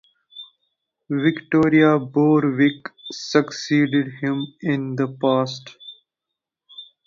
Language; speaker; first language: English; non-native, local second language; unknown